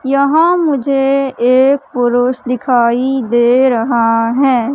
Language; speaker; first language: Hindi; native; Hindi